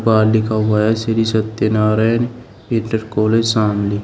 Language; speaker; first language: Hindi; native; Hindi